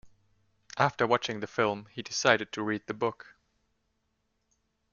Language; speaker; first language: English; non-native, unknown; German